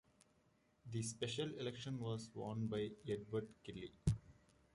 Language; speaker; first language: English; native; English